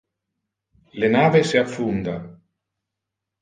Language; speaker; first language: Interlingua; non-native, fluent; Italian